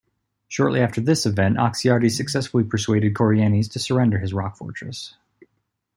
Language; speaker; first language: English; native; English